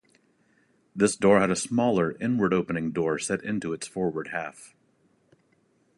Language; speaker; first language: English; native; English